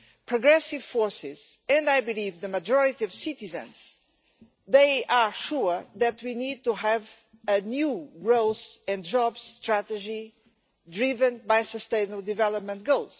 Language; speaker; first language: English; non-native, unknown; Portuguese